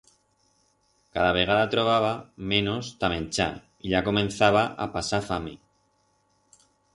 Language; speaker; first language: Aragonese; non-native, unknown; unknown